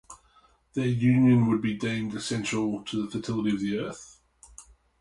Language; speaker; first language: English; native; English